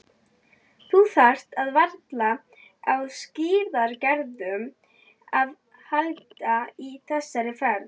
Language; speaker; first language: Icelandic; non-native, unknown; German